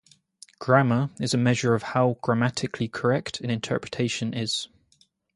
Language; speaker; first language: English; native; English